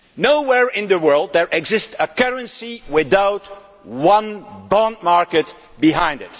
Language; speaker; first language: English; non-native, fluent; Dutch